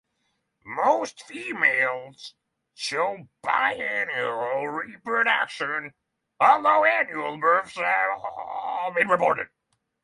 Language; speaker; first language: English; non-native, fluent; Norwegian